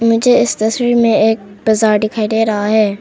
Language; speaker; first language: Hindi; non-native, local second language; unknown